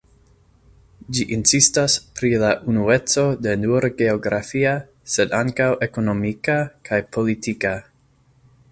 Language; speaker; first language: Esperanto; non-native, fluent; English